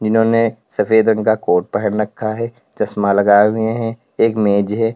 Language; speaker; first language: Hindi; native; Hindi